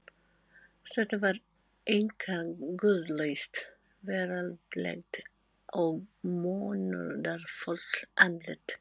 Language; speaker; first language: Icelandic; non-native, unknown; Filipino